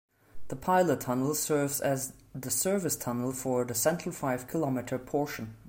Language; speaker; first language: English; non-native, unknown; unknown